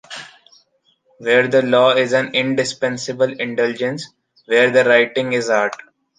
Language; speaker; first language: English; non-native, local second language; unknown